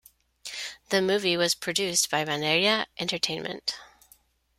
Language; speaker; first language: English; non-native, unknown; Spanish